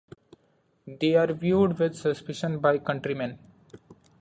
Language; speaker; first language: English; non-native, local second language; Marathi